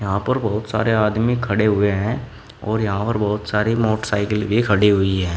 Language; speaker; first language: Hindi; native; Hindi